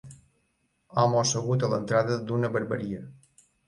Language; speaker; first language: Catalan; native; Catalan